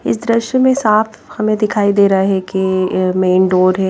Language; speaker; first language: Hindi; native; Hindi